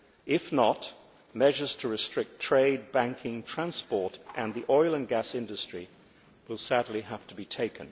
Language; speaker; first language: English; native; English